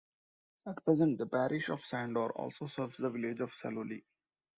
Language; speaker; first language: English; non-native, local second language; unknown